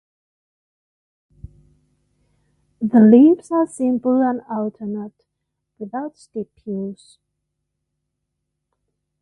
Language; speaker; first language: English; non-native, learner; Finnish